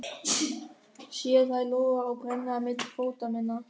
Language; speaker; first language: Icelandic; non-native, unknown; German